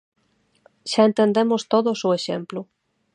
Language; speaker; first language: Galician; non-native, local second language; Spanish